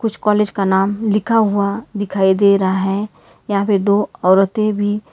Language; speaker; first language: Hindi; non-native, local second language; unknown